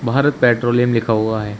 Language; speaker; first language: Hindi; native; Hindi